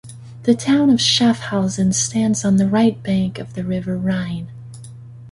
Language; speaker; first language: English; native; English